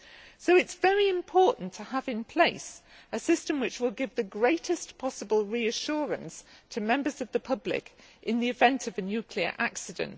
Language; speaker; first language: English; native; English